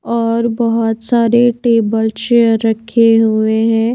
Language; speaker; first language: Hindi; native; Hindi